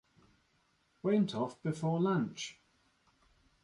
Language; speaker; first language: English; native; English